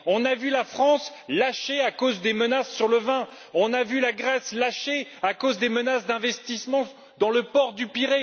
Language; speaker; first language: French; native; French